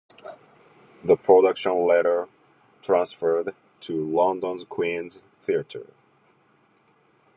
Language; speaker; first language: English; non-native, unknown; Japanese